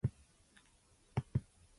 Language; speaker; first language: English; non-native, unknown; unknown